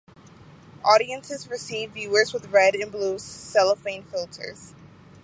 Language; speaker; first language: English; native; English